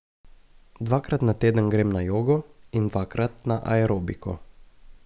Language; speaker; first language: Slovenian; native; Slovenian